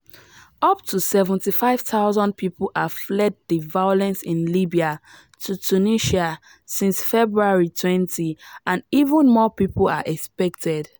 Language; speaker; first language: English; non-native, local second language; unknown